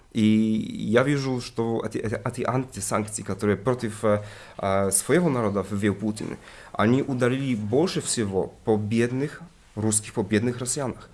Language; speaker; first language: Russian; non-native, related language; Polish